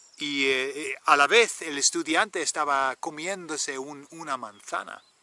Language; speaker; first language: Spanish; non-native, fluent; English